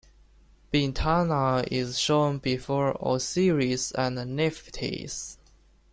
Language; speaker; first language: English; non-native, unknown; Chinese